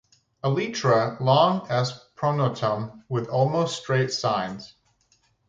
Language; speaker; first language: English; native; English